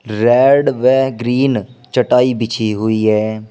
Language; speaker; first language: Hindi; native; Hindi